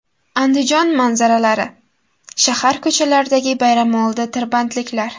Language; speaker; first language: Uzbek; native; Uzbek